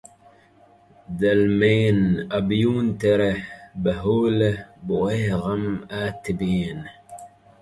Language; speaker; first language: English; native; English